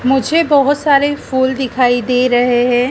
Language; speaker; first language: Hindi; native; Hindi